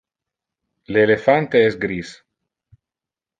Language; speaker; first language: Interlingua; non-native, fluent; Italian